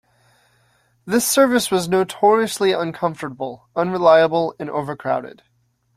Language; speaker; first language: English; native; English